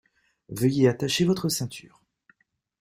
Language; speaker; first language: French; native; French